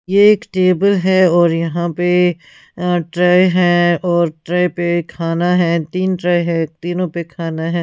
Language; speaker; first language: Hindi; non-native, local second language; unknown